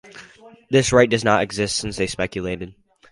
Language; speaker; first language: English; native; English